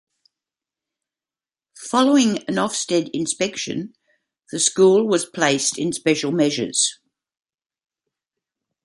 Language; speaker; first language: English; native; English